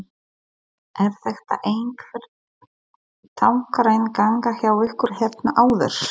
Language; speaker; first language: Icelandic; non-native, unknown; Polish